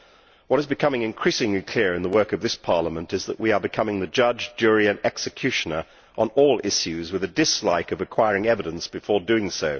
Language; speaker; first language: English; native; English